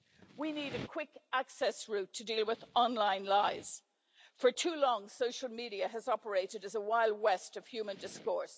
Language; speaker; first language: English; native; English